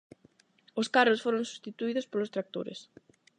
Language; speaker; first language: Galician; non-native, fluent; Spanish